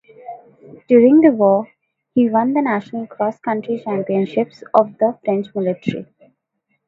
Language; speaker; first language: English; non-native, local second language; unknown